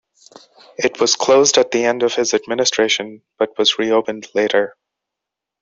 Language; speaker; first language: English; non-native, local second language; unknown